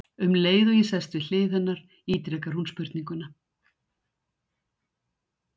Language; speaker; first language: Icelandic; native; Icelandic